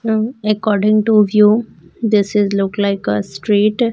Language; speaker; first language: English; non-native, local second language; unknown